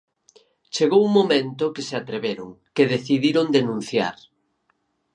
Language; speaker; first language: Galician; native; Galician